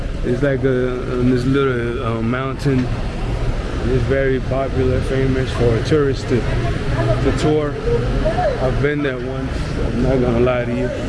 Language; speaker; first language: English; native; English